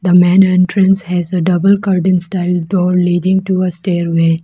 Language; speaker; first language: English; non-native, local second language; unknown